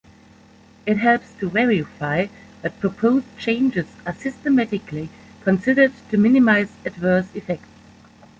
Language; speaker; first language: English; non-native, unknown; German